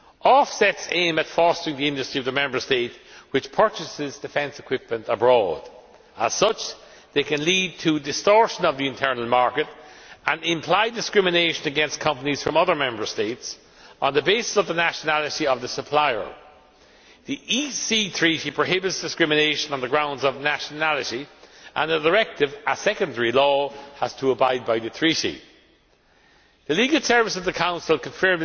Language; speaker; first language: English; non-native, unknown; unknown